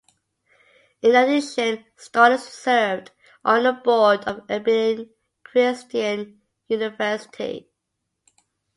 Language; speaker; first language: English; native; English